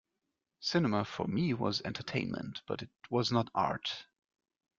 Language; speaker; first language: English; non-native, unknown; German